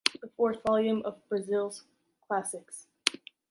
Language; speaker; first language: English; native; English